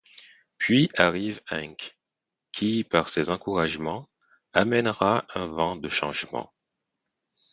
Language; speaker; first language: French; non-native, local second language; Haitian Creole